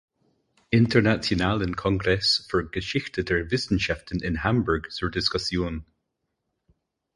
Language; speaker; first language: German; non-native, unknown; English